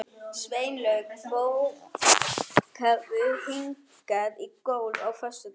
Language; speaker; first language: Icelandic; non-native, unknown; German